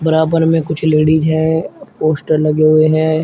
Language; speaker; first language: Hindi; native; Hindi